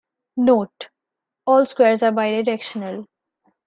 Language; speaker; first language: English; non-native, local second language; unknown